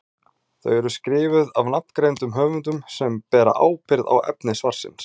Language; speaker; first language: Icelandic; native; Icelandic